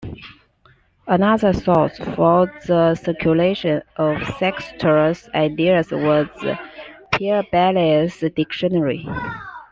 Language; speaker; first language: English; non-native, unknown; Chinese